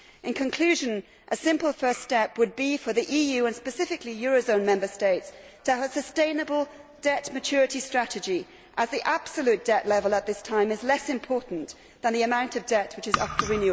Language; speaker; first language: English; native; English